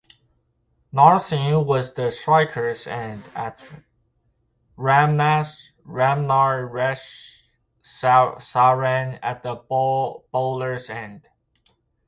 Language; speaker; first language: English; native; English